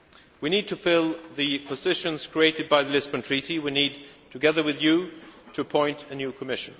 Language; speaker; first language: English; non-native, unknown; Swedish